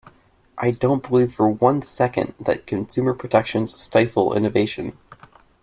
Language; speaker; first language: English; native; English